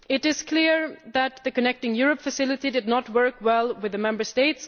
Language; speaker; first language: English; non-native, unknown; Swedish